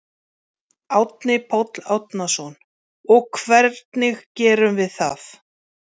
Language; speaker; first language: Icelandic; native; Icelandic